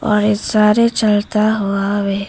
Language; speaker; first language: Hindi; non-native, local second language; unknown